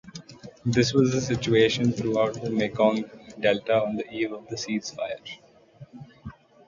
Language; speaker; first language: English; non-native, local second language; Marathi